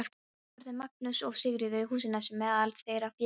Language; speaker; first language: Icelandic; non-native, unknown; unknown